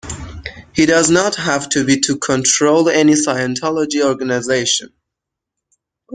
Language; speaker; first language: English; non-native, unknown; Persian